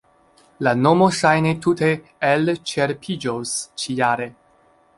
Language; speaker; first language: Esperanto; non-native, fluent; Chinese